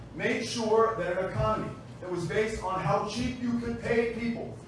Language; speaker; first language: English; native; English